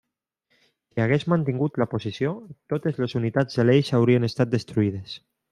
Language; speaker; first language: Catalan; non-native, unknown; Spanish